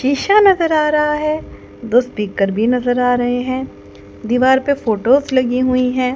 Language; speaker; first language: Hindi; native; Hindi